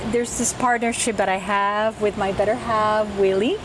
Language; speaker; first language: English; non-native, local second language; Spanish